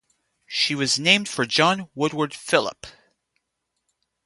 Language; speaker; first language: English; native; English